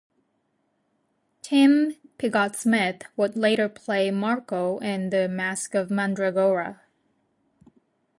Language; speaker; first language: English; non-native, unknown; Japanese